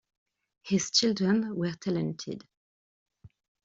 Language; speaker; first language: English; non-native, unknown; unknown